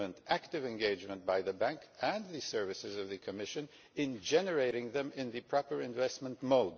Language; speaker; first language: English; non-native, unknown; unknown